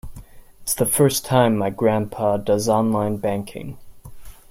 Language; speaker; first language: English; non-native, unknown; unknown